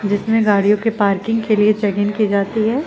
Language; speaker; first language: Hindi; native; Hindi